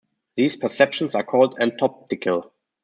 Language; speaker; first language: English; non-native, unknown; German